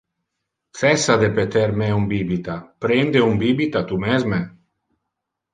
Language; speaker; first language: Interlingua; non-native, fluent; Italian